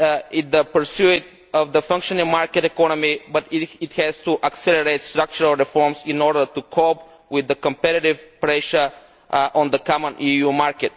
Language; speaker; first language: English; non-native, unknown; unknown